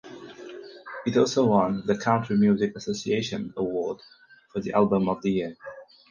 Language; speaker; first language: English; non-native, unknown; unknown